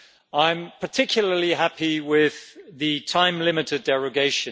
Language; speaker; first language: English; non-native, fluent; Dutch